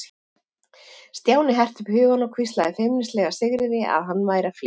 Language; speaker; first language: Icelandic; native; Icelandic